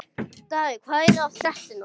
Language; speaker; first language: Icelandic; non-native, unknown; English